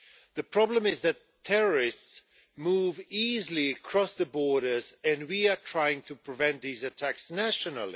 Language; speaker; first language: English; non-native, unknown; Swedish